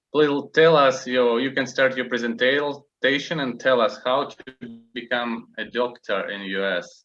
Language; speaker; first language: English; non-native, learner; Russian